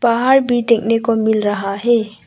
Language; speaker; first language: Hindi; non-native, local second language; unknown